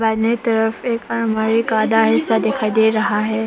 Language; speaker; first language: Hindi; non-native, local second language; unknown